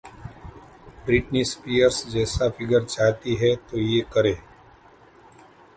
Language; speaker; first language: Hindi; non-native, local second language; Gujarati